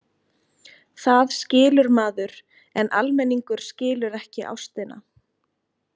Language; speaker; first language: Icelandic; native; Icelandic